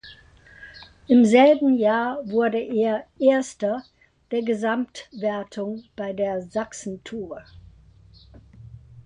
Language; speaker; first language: German; native; German